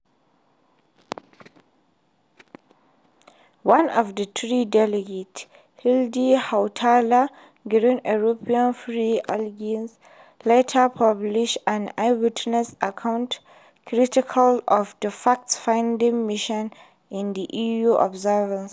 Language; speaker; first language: English; non-native, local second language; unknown